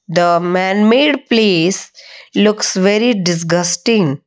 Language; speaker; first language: English; non-native, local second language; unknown